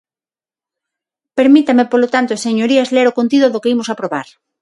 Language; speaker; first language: Galician; non-native, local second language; Spanish